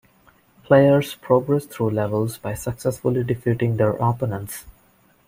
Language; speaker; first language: English; non-native, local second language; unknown